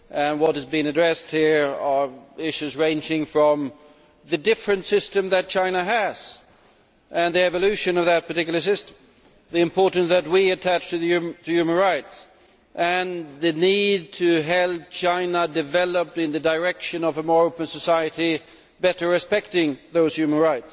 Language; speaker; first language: English; non-native, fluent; Swedish